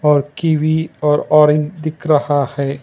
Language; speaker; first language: Hindi; non-native, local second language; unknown